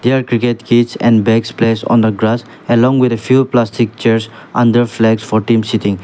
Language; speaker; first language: English; non-native, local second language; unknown